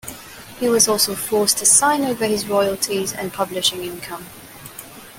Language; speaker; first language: English; non-native, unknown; Cantonese